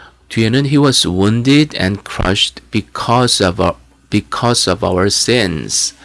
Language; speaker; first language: English; non-native, fluent; Korean